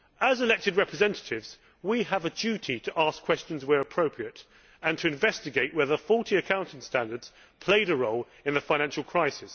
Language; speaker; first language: English; native; English